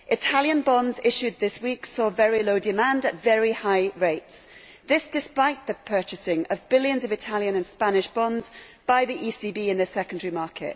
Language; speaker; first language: English; native; English